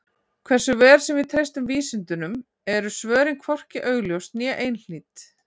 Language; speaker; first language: Icelandic; native; Icelandic